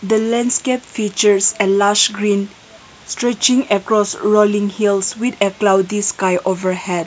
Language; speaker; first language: English; non-native, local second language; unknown